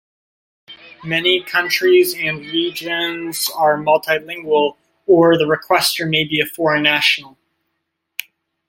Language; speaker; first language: English; native; English